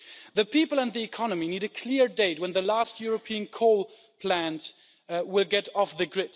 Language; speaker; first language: English; non-native, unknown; German